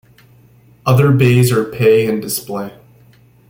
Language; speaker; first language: English; native; English